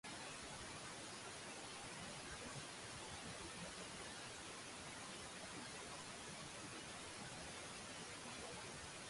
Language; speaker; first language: English; native; English